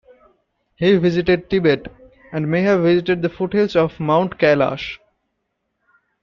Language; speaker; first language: English; non-native, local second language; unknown